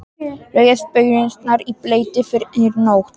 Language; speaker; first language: Icelandic; non-native, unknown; Polish